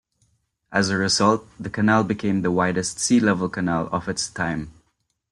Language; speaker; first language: English; non-native, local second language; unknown